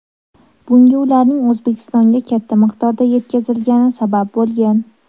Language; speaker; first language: Uzbek; native; Uzbek